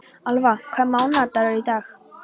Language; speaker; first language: Icelandic; non-native, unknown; Polish